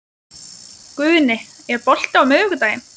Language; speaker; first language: Icelandic; non-native, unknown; Lithuanian